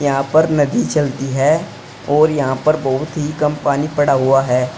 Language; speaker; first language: Hindi; native; Hindi